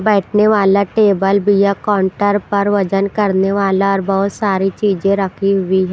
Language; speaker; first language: Hindi; non-native, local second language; Punjabi